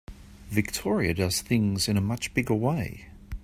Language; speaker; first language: English; native; English